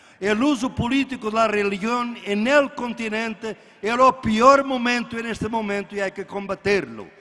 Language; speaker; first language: Spanish; non-native, related language; Portuguese